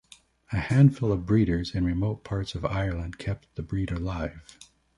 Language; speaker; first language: English; native; English